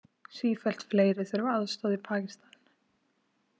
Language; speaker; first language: Icelandic; native; Icelandic